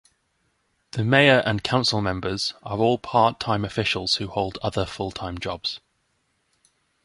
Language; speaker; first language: English; native; English